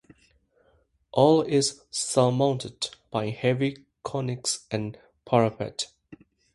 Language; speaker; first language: English; non-native, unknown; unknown